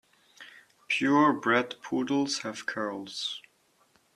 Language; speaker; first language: English; non-native, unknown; German